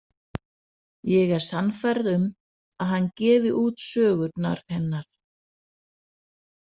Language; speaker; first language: Icelandic; non-native, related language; Danish